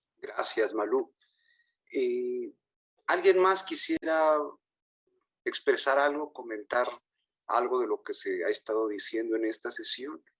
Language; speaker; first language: Spanish; native; Spanish